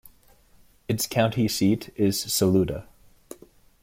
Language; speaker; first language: English; native; English